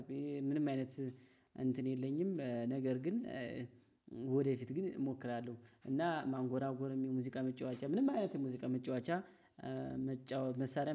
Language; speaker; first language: Amharic; native; Amharic